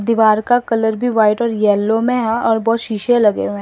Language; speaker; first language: Hindi; non-native, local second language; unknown